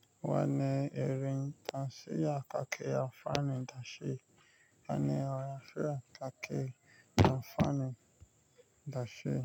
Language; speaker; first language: Hausa; native; Hausa